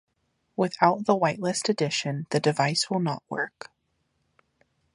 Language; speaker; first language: English; native; English